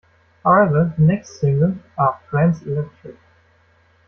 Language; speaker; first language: English; non-native, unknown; German